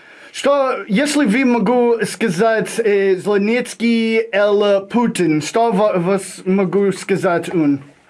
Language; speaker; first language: Russian; non-native, learner; English